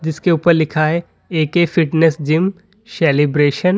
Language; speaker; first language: Hindi; native; Hindi